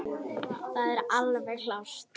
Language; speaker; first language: Icelandic; native; Icelandic